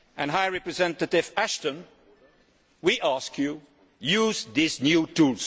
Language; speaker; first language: English; non-native, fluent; Dutch